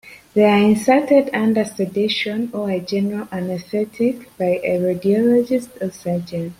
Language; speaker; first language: English; native; English